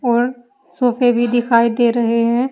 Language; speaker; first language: Hindi; native; Hindi